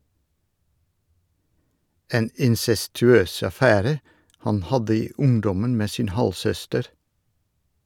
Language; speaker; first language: Norwegian; non-native, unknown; Dutch